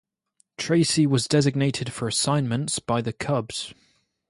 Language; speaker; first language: English; native; English